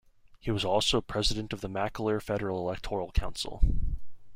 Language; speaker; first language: English; native; English